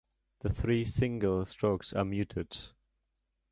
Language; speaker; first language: English; non-native, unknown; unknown